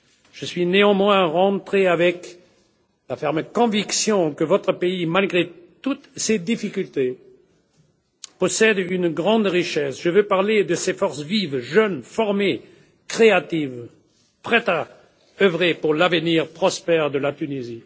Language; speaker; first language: French; non-native, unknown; German